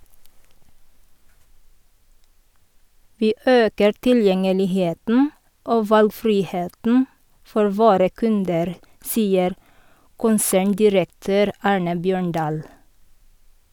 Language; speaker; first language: Norwegian; non-native, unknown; Filipino